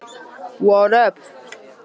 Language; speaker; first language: Icelandic; non-native, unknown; Vietnamese